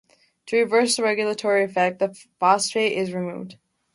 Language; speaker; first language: English; native; English